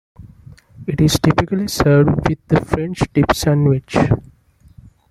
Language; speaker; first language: English; non-native, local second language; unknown